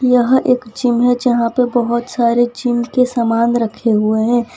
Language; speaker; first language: Hindi; non-native, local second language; Gujarati